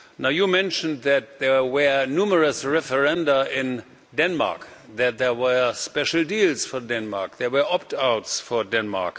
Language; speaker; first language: English; non-native, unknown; German